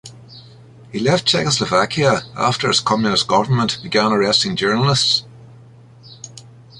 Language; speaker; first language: English; native; English